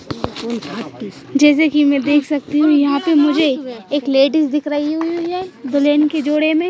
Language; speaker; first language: Hindi; native; Hindi